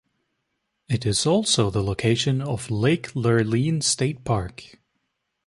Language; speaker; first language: English; native; English